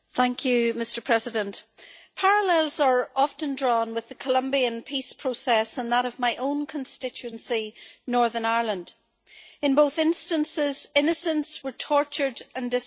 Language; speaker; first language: English; native; English